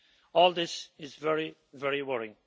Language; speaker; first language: English; native; English